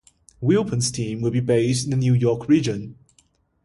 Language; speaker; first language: English; non-native, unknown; Chinese